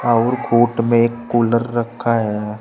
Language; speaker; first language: Hindi; native; Hindi